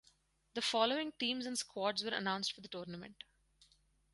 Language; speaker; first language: English; non-native, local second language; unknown